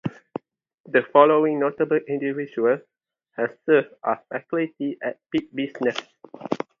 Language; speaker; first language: English; non-native, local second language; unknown